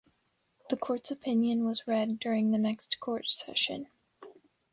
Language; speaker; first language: English; native; English